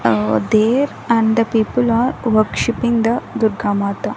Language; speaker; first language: English; non-native, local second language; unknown